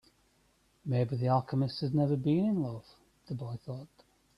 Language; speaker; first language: English; native; English